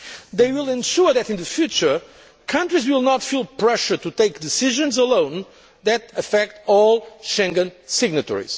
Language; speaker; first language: English; non-native, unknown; Portuguese